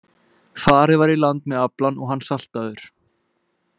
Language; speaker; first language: Icelandic; native; Icelandic